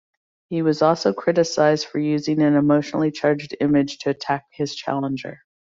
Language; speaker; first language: English; native; English